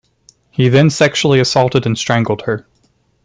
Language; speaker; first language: English; native; English